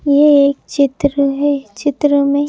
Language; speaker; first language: Hindi; native; Hindi